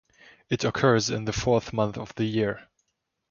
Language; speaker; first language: English; non-native, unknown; German